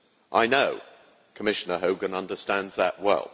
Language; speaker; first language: English; native; English